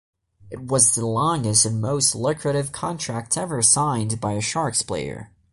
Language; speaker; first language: English; non-native, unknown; Portuguese